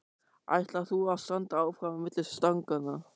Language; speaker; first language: Icelandic; non-native, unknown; German